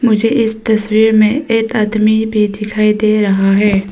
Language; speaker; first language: Hindi; early bilingual, other home language; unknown